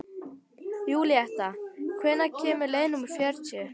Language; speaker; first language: Icelandic; native; Icelandic